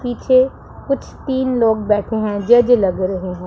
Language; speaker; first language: Hindi; non-native, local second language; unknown